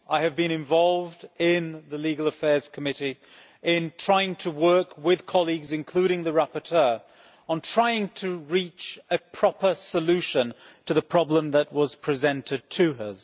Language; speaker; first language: English; native; English